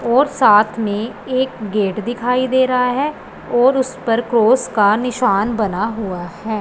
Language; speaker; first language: Hindi; non-native, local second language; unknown